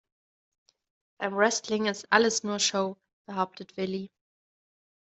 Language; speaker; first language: German; native; German